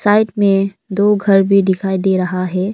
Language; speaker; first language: Hindi; non-native, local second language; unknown